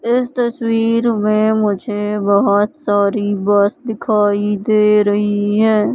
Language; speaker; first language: Hindi; native; Hindi